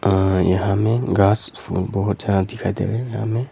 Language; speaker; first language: Hindi; non-native, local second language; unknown